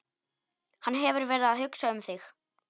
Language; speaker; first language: Icelandic; non-native, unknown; Polish